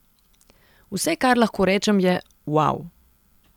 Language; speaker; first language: Slovenian; non-native, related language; Serbian